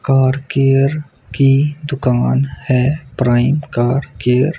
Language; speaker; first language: Hindi; non-native, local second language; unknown